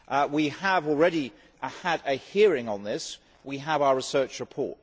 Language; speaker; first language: English; native; English